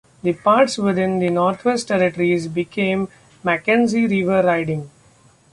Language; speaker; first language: English; non-native, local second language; Marathi